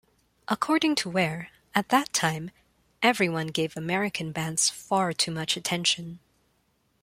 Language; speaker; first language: English; non-native, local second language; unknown